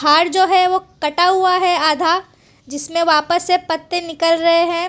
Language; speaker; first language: Hindi; non-native, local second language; Gujarati